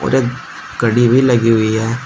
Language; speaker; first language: Hindi; native; Hindi